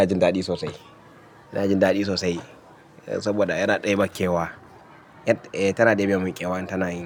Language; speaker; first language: Hausa; native; Hausa